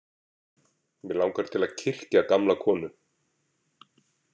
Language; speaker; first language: Icelandic; native; Icelandic